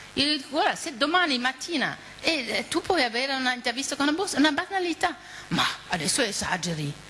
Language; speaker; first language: Italian; non-native, fluent; German